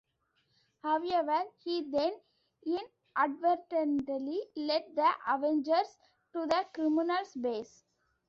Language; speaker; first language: English; non-native, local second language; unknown